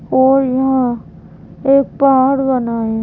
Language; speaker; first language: Hindi; native; Hindi